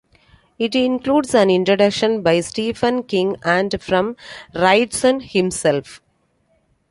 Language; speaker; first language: English; non-native, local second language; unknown